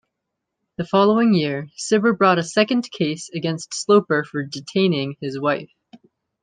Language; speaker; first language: English; native; English